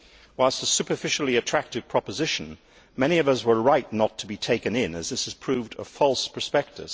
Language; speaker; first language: English; native; English